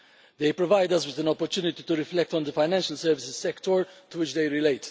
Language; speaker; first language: English; non-native, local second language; Maltese